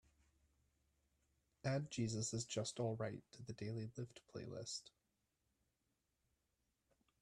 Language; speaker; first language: English; native; English